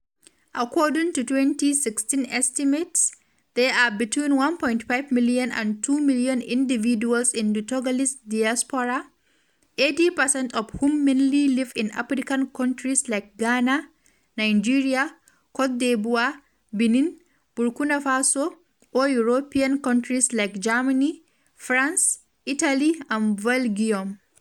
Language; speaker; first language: English; non-native, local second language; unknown